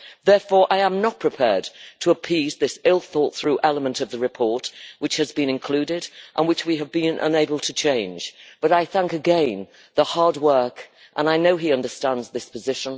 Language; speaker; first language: English; native; English